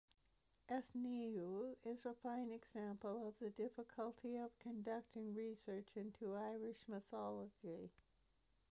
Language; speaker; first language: English; native; English